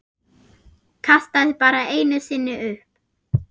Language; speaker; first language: Icelandic; non-native, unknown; German